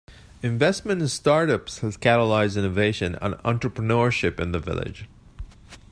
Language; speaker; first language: English; native; English